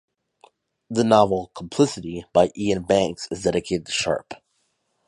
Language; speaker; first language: English; native; English